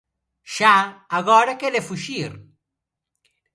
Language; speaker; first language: Galician; non-native, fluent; Spanish